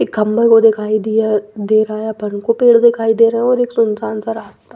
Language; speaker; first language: Hindi; non-native, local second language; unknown